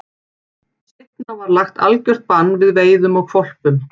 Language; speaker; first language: Icelandic; native; Icelandic